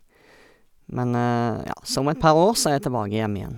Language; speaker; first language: Norwegian; native; Norwegian